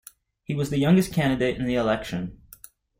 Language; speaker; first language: English; native; English